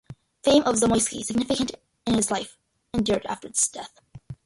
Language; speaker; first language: English; early bilingual, other home language; Malayalam